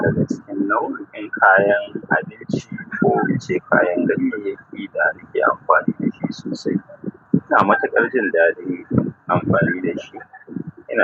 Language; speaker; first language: Hausa; native; Hausa